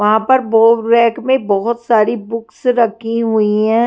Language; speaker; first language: Hindi; non-native, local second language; Punjabi